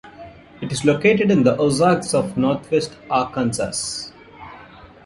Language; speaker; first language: English; non-native, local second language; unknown